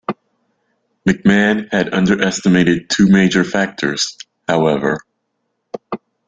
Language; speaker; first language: English; native; English